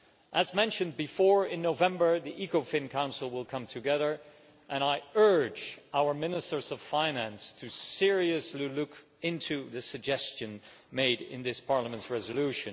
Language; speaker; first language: English; non-native, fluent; Dutch